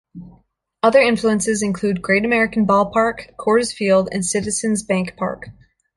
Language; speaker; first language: English; native; English